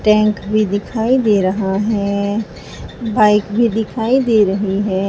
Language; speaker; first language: Hindi; native; Hindi